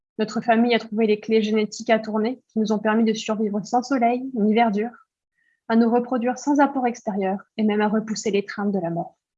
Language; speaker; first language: French; early bilingual, heritage; French